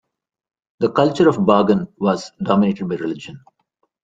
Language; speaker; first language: English; non-native, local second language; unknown